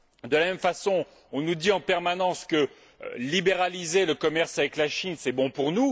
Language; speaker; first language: French; native; French